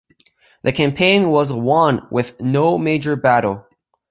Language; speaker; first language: English; native; English